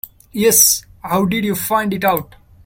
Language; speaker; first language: English; non-native, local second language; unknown